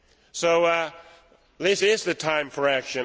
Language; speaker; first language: English; non-native, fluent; Swedish